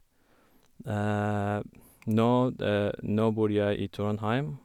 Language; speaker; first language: Norwegian; non-native, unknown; Kurdish